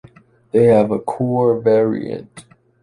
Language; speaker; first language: English; non-native, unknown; Chinese